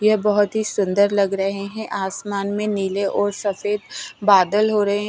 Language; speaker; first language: Hindi; non-native, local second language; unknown